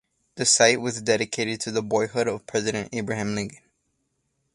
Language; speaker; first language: English; native; English